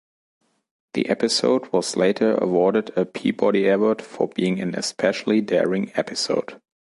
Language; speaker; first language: English; non-native, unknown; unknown